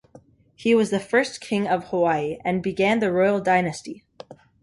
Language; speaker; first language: English; native; English